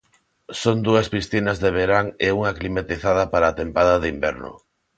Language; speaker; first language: Galician; non-native, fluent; Spanish